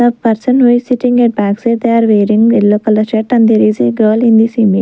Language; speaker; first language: English; non-native, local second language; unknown